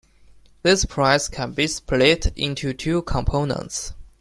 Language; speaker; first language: English; non-native, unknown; Chinese